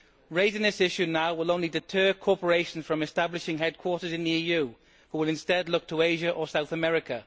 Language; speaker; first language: English; native; English